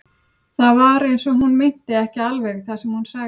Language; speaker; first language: Icelandic; native; Icelandic